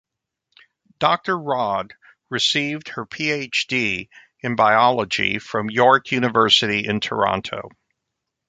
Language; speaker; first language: English; native; English